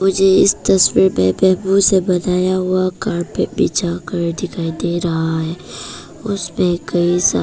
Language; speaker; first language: Hindi; non-native, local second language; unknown